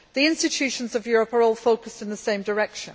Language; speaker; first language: English; native; English